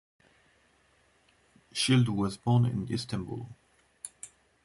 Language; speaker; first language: English; non-native, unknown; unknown